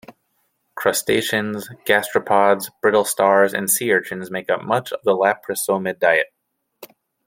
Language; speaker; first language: English; native; English